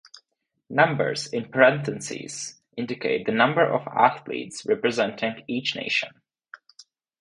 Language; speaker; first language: English; non-native, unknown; Czech